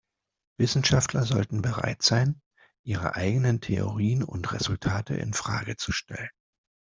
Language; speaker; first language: German; non-native, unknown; Spanish